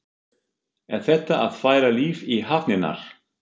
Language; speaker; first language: Icelandic; non-native, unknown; German